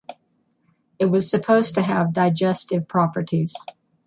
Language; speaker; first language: English; native; English